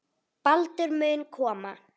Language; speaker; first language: Icelandic; native; Icelandic